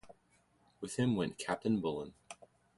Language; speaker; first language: English; native; English